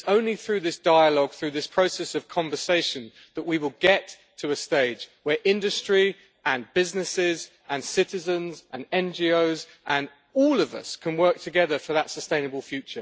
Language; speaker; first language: English; native; English